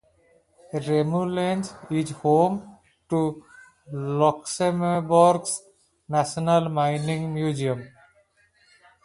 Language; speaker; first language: English; non-native, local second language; Odia